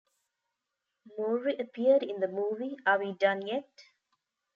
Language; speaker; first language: English; non-native, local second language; Tamil